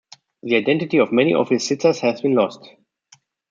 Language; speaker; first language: English; non-native, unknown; German